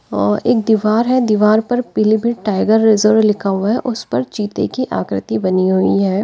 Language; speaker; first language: Hindi; native; Hindi